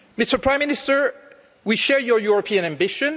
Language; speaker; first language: English; non-native, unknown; French